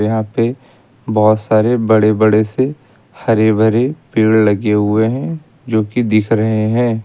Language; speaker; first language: Hindi; native; Hindi